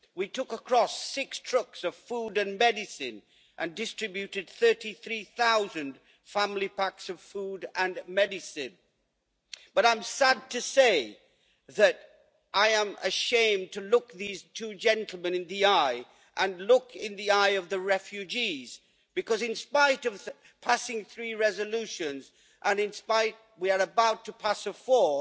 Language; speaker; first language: English; native; English